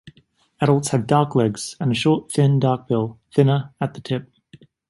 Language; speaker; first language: English; native; English